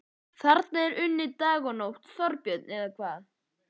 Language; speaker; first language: Icelandic; native; Icelandic